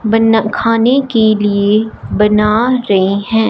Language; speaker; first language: Hindi; non-native, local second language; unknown